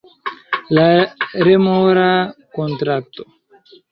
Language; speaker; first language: Esperanto; non-native, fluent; Chinese